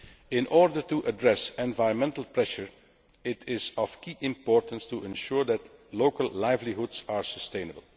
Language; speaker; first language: English; non-native, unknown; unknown